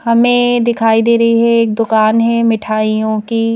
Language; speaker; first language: Hindi; native; Hindi